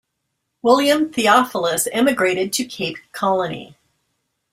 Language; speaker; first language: English; native; English